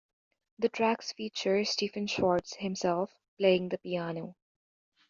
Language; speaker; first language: English; native; English